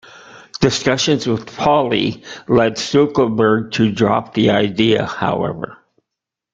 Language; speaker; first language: English; native; English